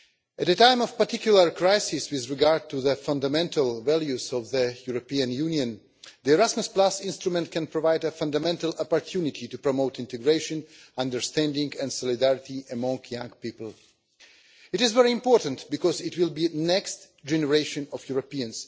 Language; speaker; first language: English; non-native, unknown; Russian